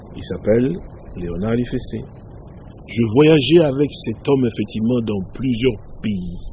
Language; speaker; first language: French; non-native, local second language; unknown